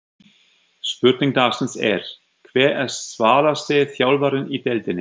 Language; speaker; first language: Icelandic; non-native, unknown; German